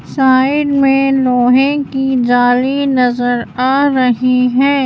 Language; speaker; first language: Hindi; native; Hindi